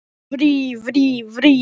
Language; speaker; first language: Icelandic; non-native, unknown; Polish